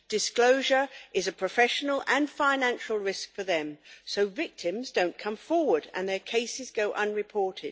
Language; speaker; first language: English; native; English